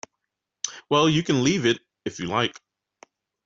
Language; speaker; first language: English; native; English